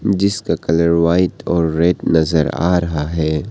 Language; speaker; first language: Hindi; non-native, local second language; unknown